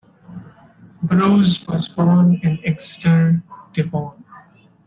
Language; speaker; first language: English; non-native, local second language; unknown